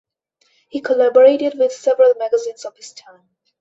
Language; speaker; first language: English; non-native, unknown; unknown